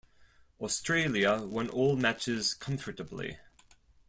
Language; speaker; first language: English; non-native, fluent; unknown